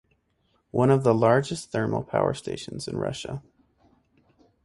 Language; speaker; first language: English; native; English